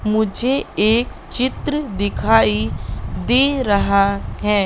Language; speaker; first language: Hindi; native; Hindi